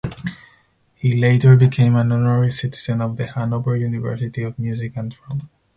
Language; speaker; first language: English; non-native, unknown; Spanish